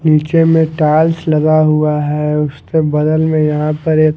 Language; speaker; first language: Hindi; non-native, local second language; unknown